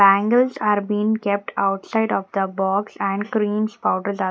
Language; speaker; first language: English; non-native, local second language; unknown